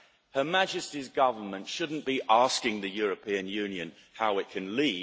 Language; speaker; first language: English; native; English